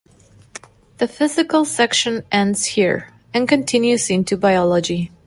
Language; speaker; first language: English; non-native, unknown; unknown